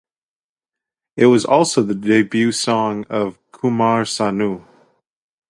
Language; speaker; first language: English; native; English